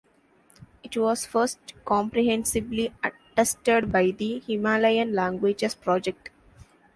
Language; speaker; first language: English; non-native, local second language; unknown